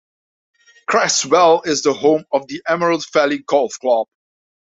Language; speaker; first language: English; non-native, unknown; Dutch